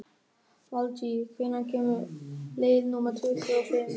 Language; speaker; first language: Icelandic; non-native, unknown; German